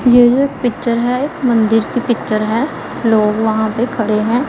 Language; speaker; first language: Hindi; non-native, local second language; Punjabi